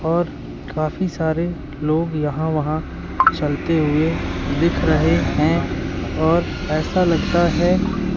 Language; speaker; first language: Hindi; native; Hindi